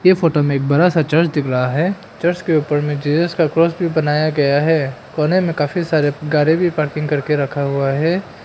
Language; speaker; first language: Hindi; non-native, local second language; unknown